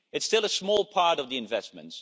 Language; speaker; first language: English; non-native, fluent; Dutch